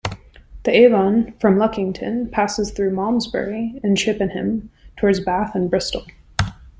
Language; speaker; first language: English; native; English